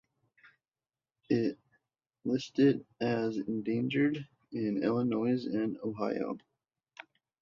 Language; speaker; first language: English; native; English